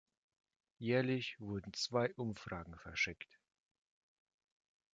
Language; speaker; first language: German; non-native, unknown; Russian